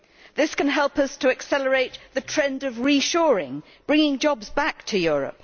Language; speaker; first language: English; native; English